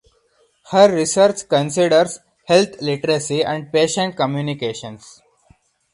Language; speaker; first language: English; non-native, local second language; Hindi